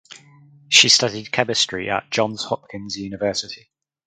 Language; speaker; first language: English; native; English